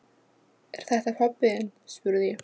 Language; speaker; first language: Icelandic; non-native, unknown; Polish